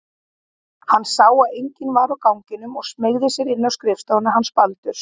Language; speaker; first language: Icelandic; native; Icelandic